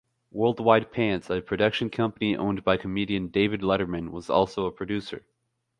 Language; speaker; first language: English; native; English